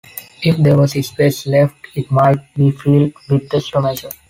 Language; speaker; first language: English; non-native, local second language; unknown